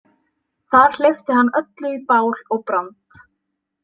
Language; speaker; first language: Icelandic; native; Icelandic